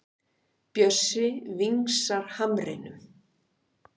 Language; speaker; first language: Icelandic; native; Icelandic